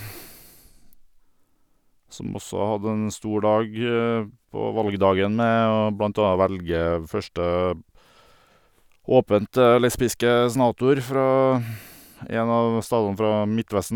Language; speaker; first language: Norwegian; native; Norwegian